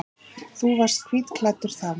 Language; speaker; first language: Icelandic; native; Icelandic